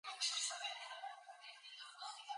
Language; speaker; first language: English; native; English